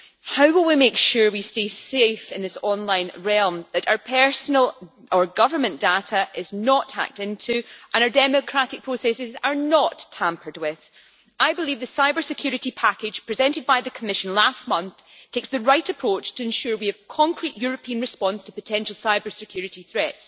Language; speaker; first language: English; native; English